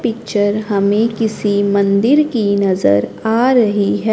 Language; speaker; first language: Hindi; non-native, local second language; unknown